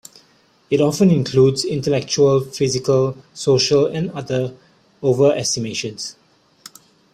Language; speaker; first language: English; non-native, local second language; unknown